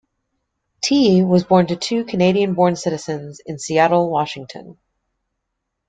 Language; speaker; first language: English; native; English